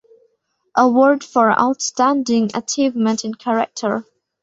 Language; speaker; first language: English; non-native, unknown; Bangla